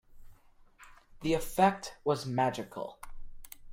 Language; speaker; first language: English; native; English